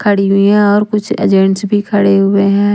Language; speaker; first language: Hindi; native; Hindi